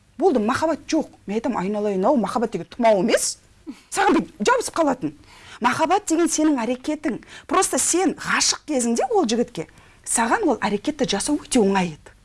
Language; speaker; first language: Kazakh; non-native, local second language; Russian